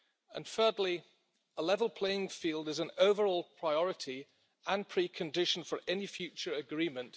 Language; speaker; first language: English; non-native, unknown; German